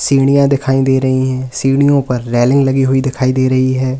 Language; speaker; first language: Hindi; native; Hindi